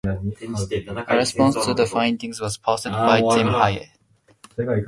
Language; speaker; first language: English; non-native, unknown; Japanese